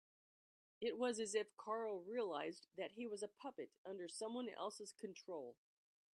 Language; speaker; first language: English; native; English